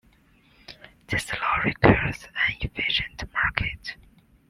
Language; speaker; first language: English; non-native, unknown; Chinese